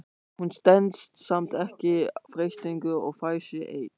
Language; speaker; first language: Icelandic; non-native, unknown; German